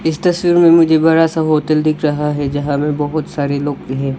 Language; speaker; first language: Hindi; non-native, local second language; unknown